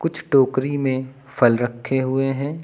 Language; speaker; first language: Hindi; native; Hindi